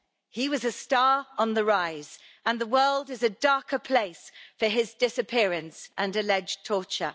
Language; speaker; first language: English; native; English